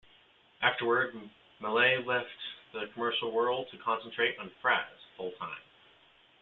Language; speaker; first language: English; native; English